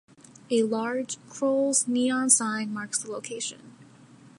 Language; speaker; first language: English; native; English